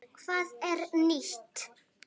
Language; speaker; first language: Icelandic; native; Icelandic